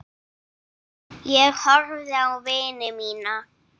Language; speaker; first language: Icelandic; non-native, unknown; English